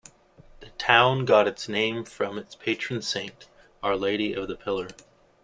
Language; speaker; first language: English; native; English